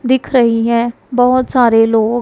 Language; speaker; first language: Hindi; non-native, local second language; Punjabi